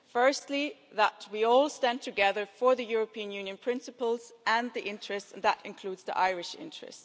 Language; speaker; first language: English; non-native, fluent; German